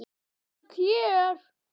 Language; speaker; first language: Icelandic; native; Icelandic